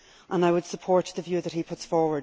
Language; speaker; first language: English; native; English